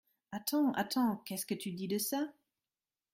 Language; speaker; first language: French; non-native, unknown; German